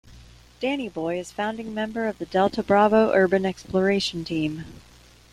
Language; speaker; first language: English; native; English